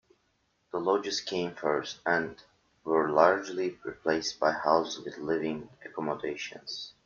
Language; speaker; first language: English; native; English